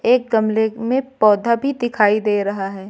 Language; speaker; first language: Hindi; native; Hindi